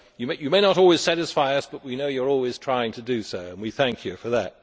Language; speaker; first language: English; native; English